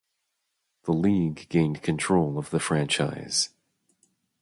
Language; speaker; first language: English; native; English